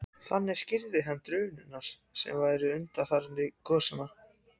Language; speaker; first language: Icelandic; non-native, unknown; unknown